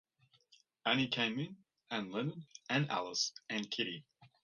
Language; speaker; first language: English; native; English